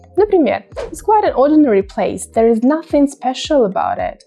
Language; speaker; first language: English; non-native, fluent; Russian